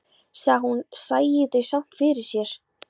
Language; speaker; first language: Icelandic; non-native, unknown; Polish